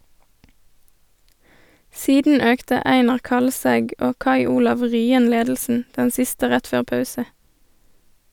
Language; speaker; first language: Norwegian; native; Norwegian